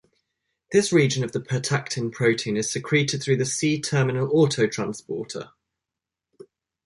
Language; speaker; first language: English; native; English